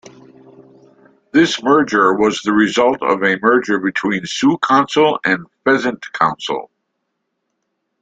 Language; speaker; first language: English; native; English